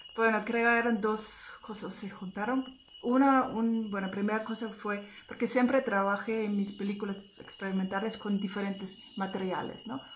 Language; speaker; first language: Spanish; non-native, fluent; German